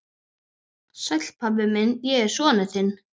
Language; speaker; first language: Icelandic; native; Icelandic